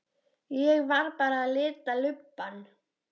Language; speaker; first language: Icelandic; native; Icelandic